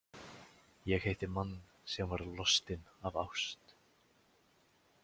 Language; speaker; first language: Icelandic; native; Icelandic